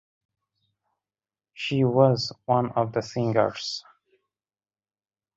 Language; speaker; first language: English; non-native, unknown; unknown